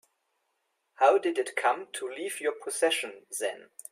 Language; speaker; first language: English; non-native, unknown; German